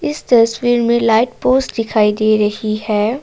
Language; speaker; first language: Hindi; non-native, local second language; Assamese